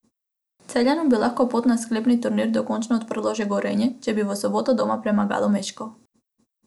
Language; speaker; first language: Slovenian; non-native, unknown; Macedonian